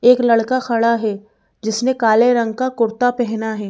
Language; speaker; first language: Hindi; native; Hindi